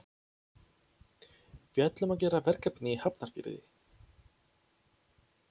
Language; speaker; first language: Icelandic; non-native, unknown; Polish